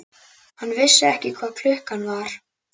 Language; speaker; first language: Icelandic; native; Icelandic